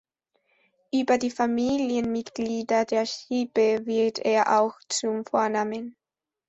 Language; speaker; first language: German; non-native, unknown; Spanish